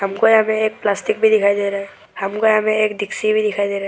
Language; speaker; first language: Hindi; non-native, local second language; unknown